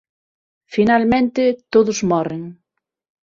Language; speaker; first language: Galician; non-native, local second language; Spanish